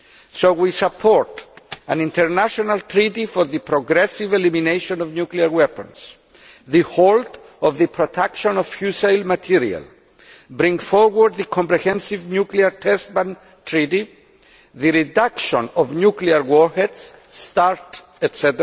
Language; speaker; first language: English; non-native, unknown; Greek